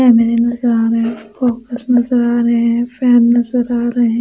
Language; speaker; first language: Hindi; non-native, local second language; Punjabi